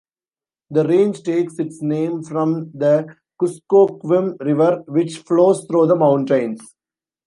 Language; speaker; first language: English; non-native, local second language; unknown